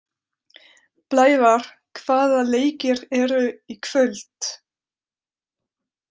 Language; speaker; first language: Icelandic; non-native, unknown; French